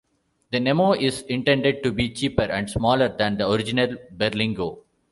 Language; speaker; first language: English; non-native, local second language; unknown